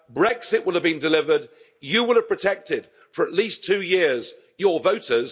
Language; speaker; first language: English; native; English